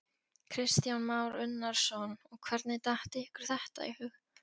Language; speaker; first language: Icelandic; non-native, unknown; Polish